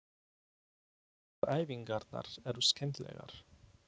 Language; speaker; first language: Icelandic; non-native, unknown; Polish